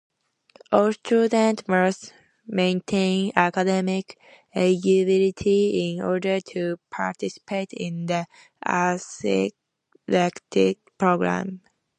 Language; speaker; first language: English; native; English